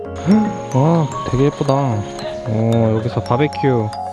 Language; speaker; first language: Korean; native; Korean